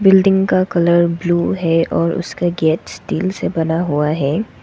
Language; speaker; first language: Hindi; non-native, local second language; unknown